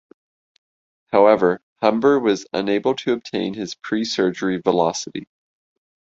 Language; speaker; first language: English; native; English